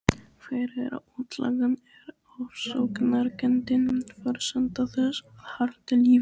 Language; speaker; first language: Icelandic; native; Icelandic